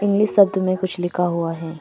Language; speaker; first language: Hindi; non-native, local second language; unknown